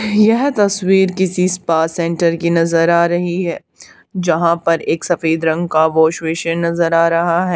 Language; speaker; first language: Hindi; native; Hindi